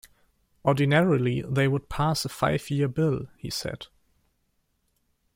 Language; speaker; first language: English; non-native, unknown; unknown